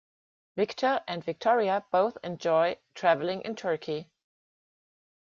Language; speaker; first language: English; non-native, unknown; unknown